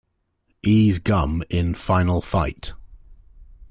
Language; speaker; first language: English; native; English